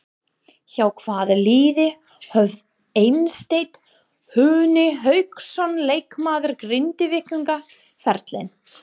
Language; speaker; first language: Icelandic; non-native, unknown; English